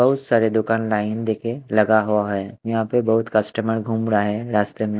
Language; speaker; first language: Hindi; non-native, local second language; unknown